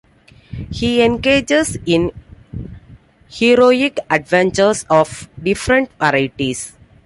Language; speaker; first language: English; non-native, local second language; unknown